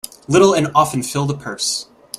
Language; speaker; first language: English; native; English